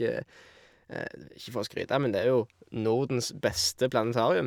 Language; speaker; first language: Norwegian; native; Norwegian